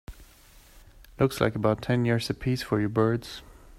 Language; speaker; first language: English; non-native, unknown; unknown